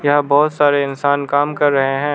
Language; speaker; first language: Hindi; non-native, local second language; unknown